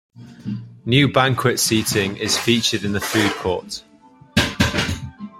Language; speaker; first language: English; native; English